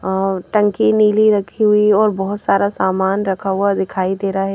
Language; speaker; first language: Hindi; native; Hindi